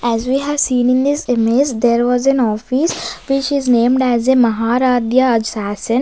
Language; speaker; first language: English; non-native, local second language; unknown